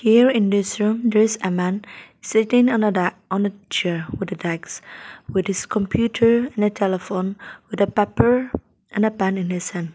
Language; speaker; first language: English; non-native, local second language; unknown